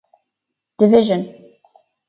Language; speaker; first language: English; native; English